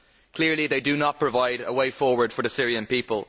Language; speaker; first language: English; native; English